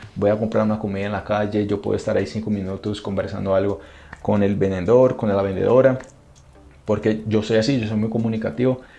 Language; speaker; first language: Spanish; non-native, fluent; Portuguese